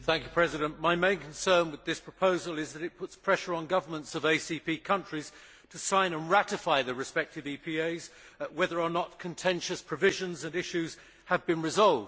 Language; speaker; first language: English; native; English